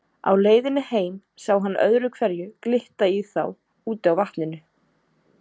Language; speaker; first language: Icelandic; native; Icelandic